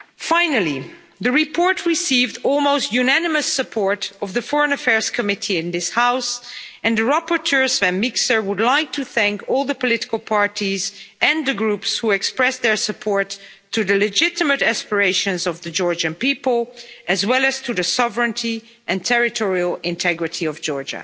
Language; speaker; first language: English; non-native, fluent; Dutch